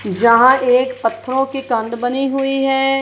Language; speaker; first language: Hindi; non-native, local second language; Punjabi